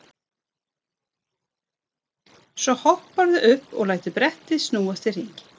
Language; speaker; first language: Icelandic; non-native, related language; Swedish